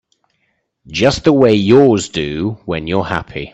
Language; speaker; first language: English; native; English